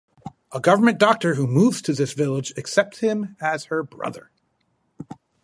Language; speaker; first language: English; native; English